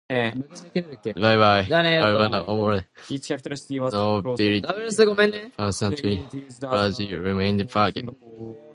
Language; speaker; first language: English; non-native, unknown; Japanese